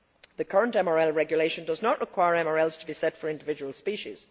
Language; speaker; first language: English; native; English